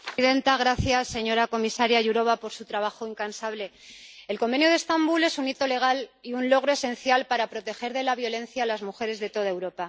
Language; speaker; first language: Spanish; native; Spanish